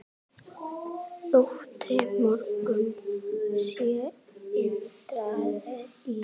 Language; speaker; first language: Icelandic; native; Icelandic